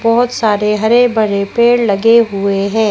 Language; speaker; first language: Hindi; native; Hindi